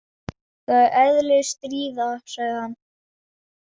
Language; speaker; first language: Icelandic; non-native, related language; Danish